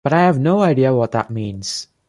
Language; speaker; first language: English; non-native, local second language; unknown